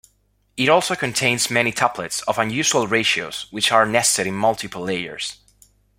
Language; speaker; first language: English; non-native, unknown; Spanish